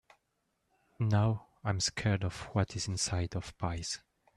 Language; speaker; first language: English; non-native, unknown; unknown